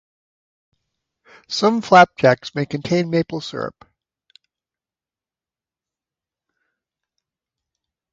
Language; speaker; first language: English; native; English